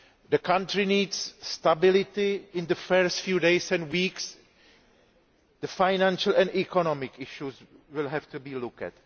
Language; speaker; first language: English; non-native, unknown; Greek